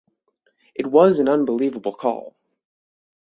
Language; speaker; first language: English; native; English